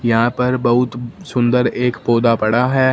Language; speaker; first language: Hindi; non-native, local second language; Punjabi